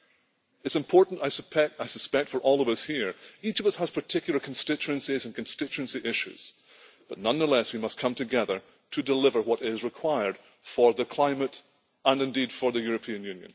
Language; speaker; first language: English; native; English